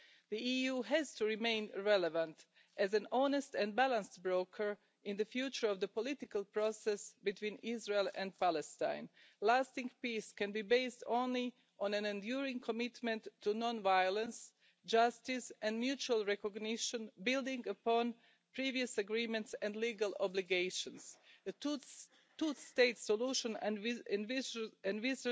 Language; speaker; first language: English; non-native, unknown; Croatian